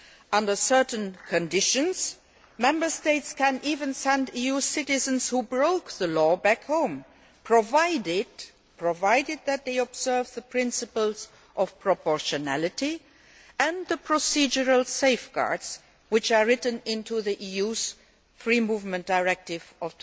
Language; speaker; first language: English; non-native, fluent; Luxembourgish